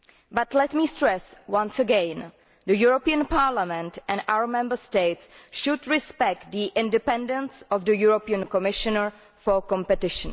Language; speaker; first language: English; non-native, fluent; Czech